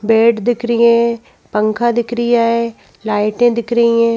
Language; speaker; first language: Hindi; native; Hindi